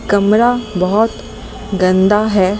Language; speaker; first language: Hindi; native; Hindi